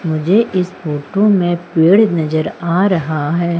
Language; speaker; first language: Hindi; native; Hindi